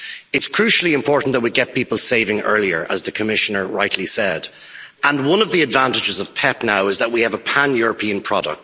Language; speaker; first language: English; native; English